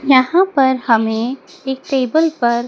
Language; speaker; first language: Hindi; native; Hindi